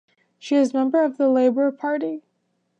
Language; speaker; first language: English; native; English